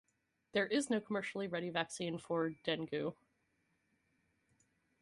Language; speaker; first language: English; native; English